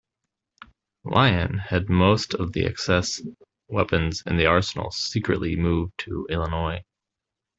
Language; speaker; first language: English; native; English